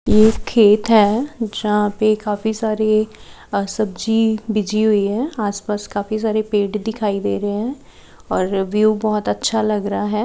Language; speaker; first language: Hindi; native; Hindi